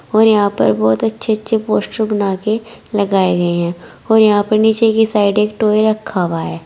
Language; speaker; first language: Hindi; native; Hindi